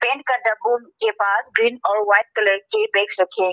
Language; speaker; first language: Hindi; non-native, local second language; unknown